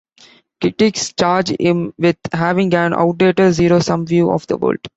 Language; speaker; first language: English; non-native, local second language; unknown